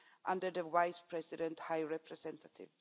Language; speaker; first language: English; non-native, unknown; Swedish